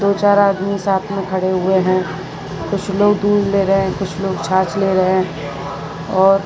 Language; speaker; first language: Hindi; non-native, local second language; Gujarati